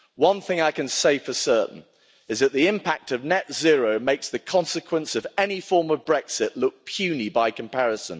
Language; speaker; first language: English; native; English